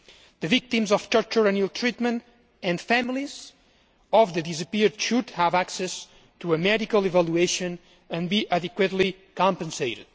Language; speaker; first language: English; non-native, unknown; Spanish